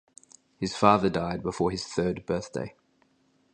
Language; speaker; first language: English; native; English